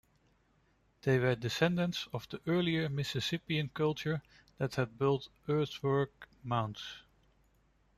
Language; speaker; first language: English; non-native, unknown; Dutch